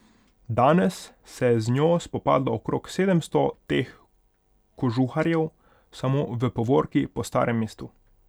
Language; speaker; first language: Slovenian; non-native, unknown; Hungarian